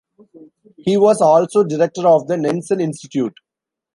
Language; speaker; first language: English; non-native, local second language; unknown